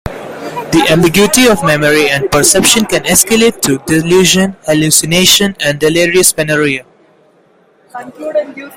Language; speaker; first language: English; non-native, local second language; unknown